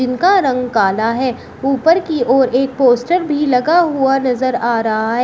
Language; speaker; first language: Hindi; native; Hindi